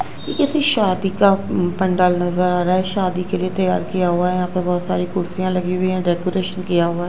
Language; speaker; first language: Hindi; non-native, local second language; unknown